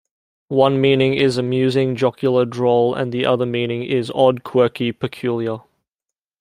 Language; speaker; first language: English; native; English